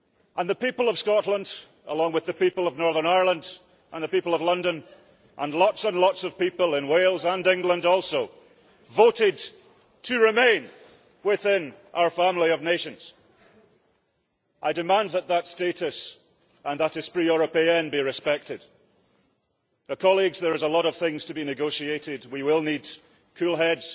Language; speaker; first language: English; early bilingual, heritage; English